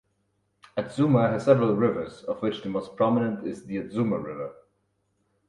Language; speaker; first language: English; non-native, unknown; German